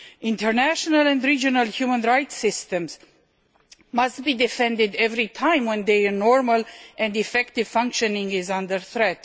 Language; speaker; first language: English; non-native, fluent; Romanian